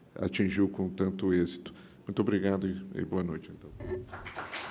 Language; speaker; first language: Portuguese; native; Portuguese